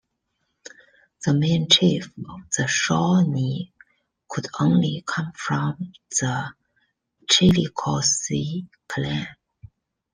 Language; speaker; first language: English; non-native, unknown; Chinese